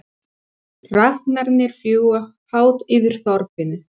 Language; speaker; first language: Icelandic; non-native, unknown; Spanish